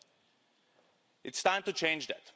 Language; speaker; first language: English; non-native, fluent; Slovak